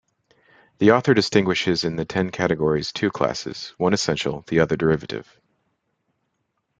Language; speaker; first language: English; native; English